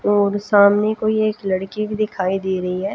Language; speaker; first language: Hindi; native; Hindi